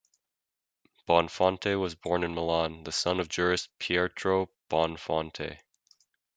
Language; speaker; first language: English; native; English